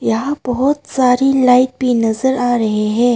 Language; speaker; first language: Hindi; non-native, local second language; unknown